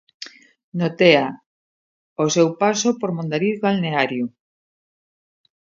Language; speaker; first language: Galician; native; Galician